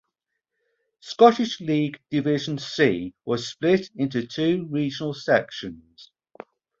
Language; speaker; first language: English; native; English